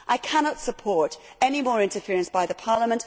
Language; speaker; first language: English; native; English